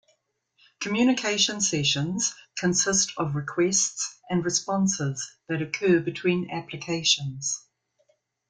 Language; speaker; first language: English; native; English